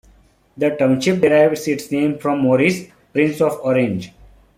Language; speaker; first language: English; non-native, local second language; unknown